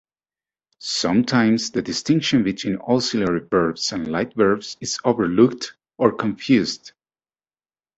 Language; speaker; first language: English; native; English